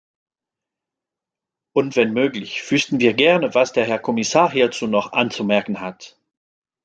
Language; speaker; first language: German; non-native, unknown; French